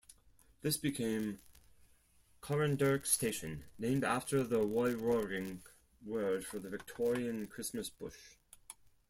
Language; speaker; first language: English; non-native, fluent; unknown